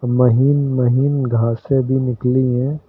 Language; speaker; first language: Hindi; native; Hindi